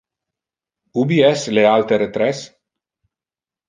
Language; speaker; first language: Interlingua; non-native, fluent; Italian